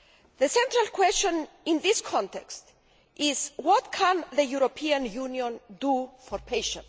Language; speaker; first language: English; non-native, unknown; Greek